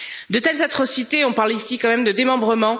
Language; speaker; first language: French; native; French